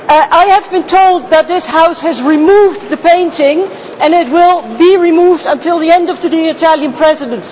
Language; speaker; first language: English; non-native, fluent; Dutch